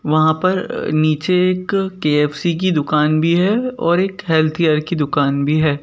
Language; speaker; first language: Hindi; native; Hindi